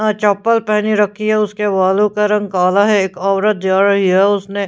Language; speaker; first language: Hindi; non-native, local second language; Punjabi